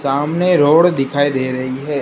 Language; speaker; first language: Hindi; non-native, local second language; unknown